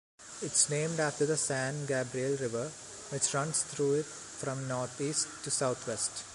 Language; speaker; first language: English; non-native, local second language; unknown